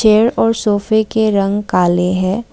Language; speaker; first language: Hindi; non-native, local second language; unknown